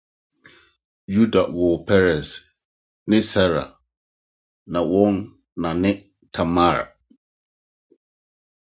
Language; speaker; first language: English; non-native, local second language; Akan